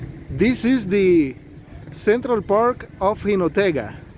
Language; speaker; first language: English; non-native, learner; Spanish